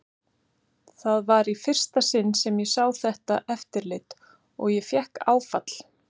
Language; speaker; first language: Icelandic; native; Icelandic